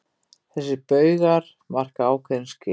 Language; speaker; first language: Icelandic; native; Icelandic